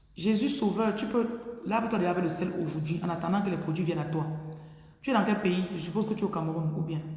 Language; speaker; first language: French; non-native, local second language; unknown